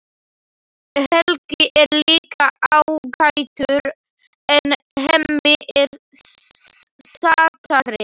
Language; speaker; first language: Icelandic; non-native, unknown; Slovak